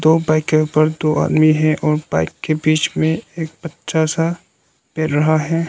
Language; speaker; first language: Hindi; non-native, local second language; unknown